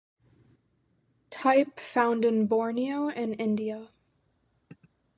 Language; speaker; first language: English; native; English